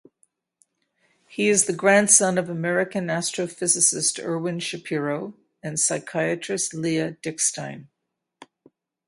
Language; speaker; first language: English; native; English